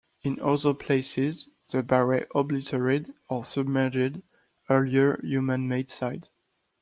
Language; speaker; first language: English; non-native, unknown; French